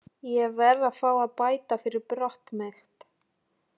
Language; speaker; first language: Icelandic; non-native, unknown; Polish